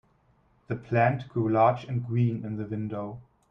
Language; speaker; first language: English; non-native, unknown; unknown